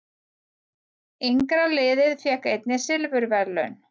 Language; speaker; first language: Icelandic; native; Icelandic